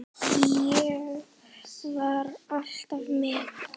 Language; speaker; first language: Icelandic; native; Icelandic